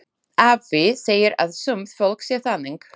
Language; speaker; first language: Icelandic; non-native, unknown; Slovak